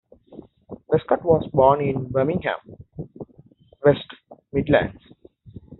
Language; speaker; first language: English; native; English